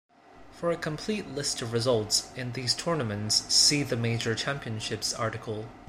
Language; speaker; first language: English; non-native, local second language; Cantonese